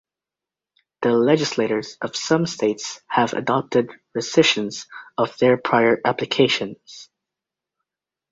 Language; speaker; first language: English; native; English